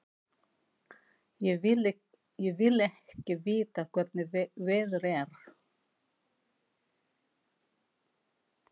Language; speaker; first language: Icelandic; non-native, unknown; Filipino